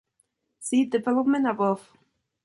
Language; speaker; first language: English; non-native, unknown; Spanish